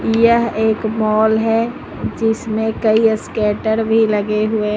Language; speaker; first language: Hindi; native; Hindi